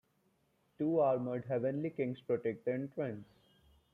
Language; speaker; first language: English; non-native, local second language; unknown